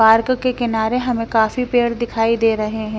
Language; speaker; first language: Hindi; non-native, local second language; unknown